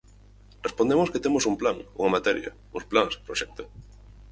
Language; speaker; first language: Galician; native; Galician